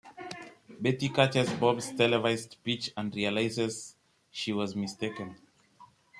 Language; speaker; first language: English; native; English